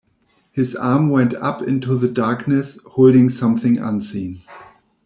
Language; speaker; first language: English; non-native, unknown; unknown